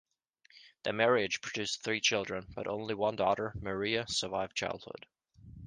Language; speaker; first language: English; non-native, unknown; Japanese